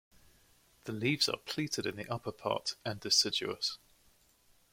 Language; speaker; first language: English; native; English